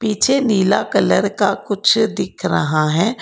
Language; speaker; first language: Hindi; non-native, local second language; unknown